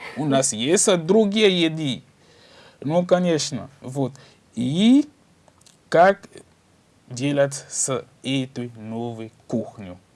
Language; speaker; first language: Russian; non-native, learner; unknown